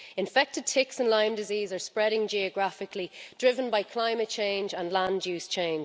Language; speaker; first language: English; native; English